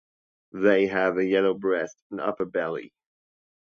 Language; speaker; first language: English; non-native, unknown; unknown